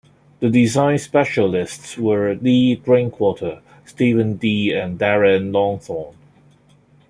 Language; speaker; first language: English; non-native, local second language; Cantonese